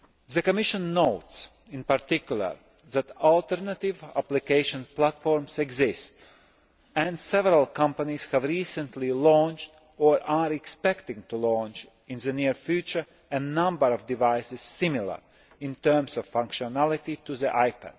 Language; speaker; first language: English; non-native, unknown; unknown